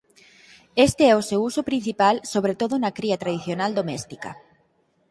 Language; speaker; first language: Galician; native; Galician